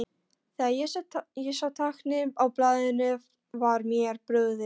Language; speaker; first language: Icelandic; non-native, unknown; Polish